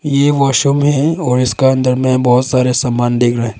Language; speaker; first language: Hindi; non-native, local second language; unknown